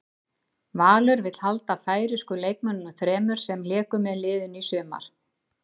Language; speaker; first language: Icelandic; native; Icelandic